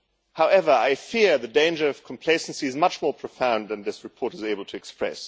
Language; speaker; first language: English; non-native, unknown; German